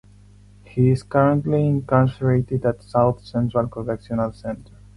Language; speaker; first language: English; non-native, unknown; Spanish